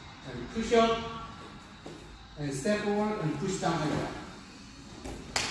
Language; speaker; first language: English; non-native, learner; Korean